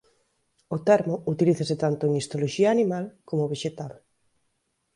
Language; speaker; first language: Galician; native; Galician